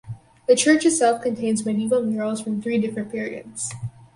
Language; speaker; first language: English; native; English